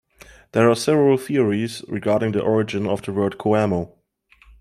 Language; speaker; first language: English; non-native, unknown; German